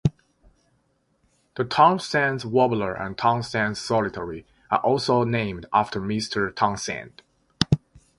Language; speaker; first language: English; native; English